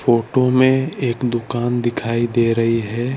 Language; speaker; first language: Hindi; non-native, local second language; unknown